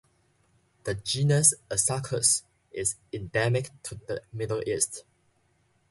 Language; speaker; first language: English; non-native, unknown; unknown